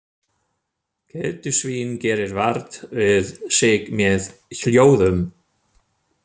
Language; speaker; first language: Icelandic; non-native, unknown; German